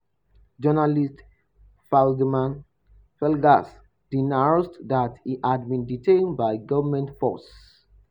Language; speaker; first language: English; non-native, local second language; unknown